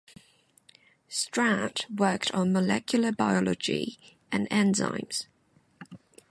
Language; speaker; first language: English; non-native, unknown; Cantonese